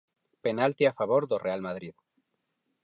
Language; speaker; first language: Galician; non-native, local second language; Spanish